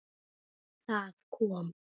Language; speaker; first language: Icelandic; native; Icelandic